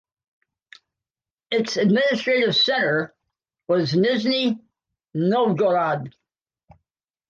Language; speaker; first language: English; native; English